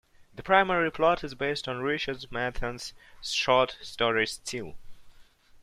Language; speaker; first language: English; non-native, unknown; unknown